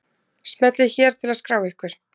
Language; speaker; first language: Icelandic; native; Icelandic